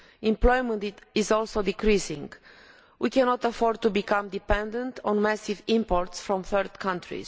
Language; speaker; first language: English; non-native, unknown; Romanian